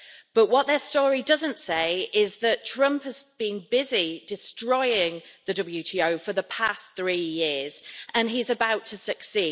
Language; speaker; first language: English; native; English